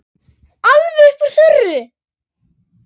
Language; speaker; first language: Icelandic; native; Icelandic